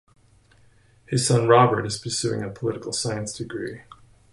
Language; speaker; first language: English; native; English